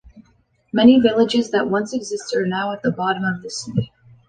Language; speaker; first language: English; native; English